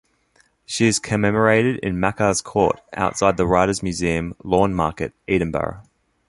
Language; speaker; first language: English; native; English